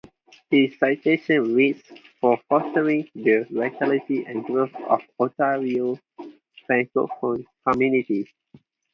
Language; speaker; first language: English; non-native, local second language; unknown